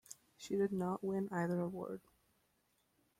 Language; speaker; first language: English; native; English